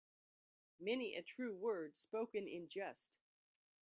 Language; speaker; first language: English; native; English